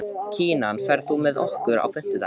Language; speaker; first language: Icelandic; native; Icelandic